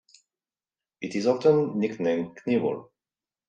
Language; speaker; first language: English; non-native, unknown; French